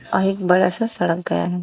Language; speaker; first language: Hindi; native; Hindi